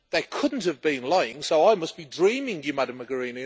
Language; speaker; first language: English; native; English